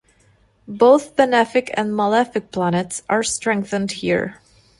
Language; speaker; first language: English; non-native, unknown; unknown